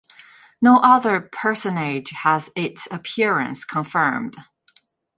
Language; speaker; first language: English; non-native, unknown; Chinese